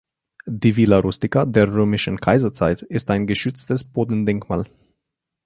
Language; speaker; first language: German; non-native, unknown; Slovenian